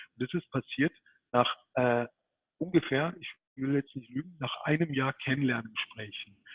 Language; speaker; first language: German; early bilingual, other home language; Turkish